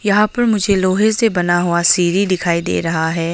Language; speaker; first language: Hindi; non-native, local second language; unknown